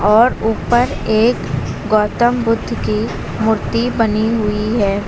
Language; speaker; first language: Hindi; native; Hindi